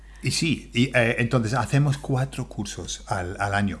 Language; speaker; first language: Spanish; non-native, fluent; English